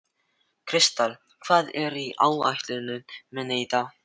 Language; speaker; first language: Icelandic; non-native, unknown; Filipino